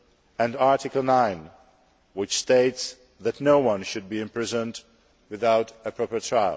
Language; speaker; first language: English; non-native, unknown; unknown